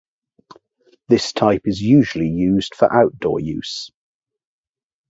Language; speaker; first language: English; native; English